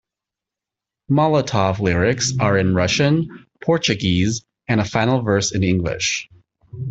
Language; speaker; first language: English; native; English